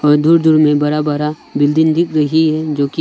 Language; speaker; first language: Hindi; non-native, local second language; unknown